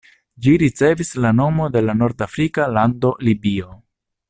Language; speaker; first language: Esperanto; non-native, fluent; Italian